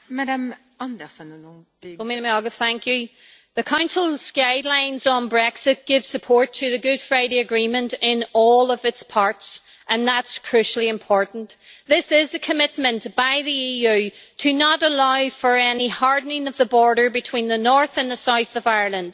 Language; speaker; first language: English; native; English